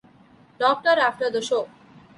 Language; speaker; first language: English; non-native, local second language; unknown